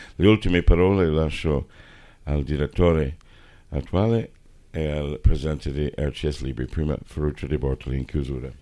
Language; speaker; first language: Italian; non-native, fluent; English